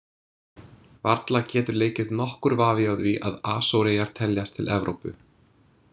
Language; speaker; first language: Icelandic; non-native, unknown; English